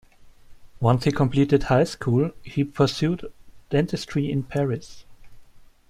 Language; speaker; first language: English; non-native, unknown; German